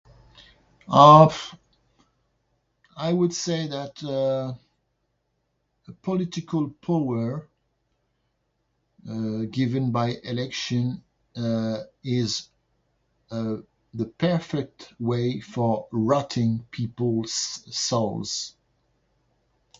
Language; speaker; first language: English; non-native, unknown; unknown